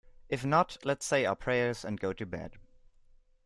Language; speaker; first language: English; non-native, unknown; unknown